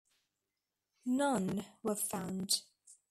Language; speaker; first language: English; native; English